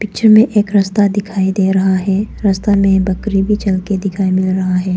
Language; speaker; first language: Hindi; non-native, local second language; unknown